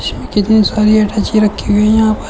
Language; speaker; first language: Hindi; native; Hindi